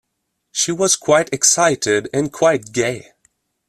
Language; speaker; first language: English; non-native, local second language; French